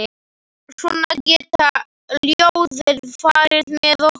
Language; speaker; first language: Icelandic; non-native, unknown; Slovak